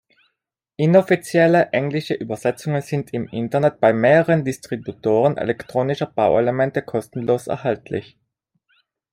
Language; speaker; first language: German; non-native, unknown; Italian